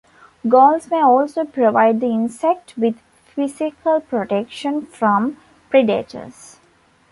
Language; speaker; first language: English; non-native, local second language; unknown